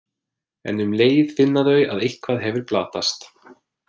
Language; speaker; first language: Icelandic; non-native, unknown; English